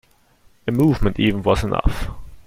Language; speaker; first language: English; non-native, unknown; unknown